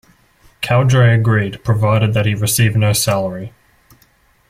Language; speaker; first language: English; native; English